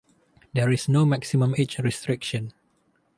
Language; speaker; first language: English; non-native, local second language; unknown